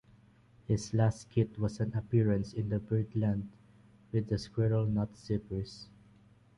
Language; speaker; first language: English; non-native, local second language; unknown